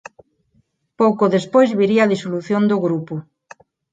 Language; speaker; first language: Galician; non-native, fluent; Spanish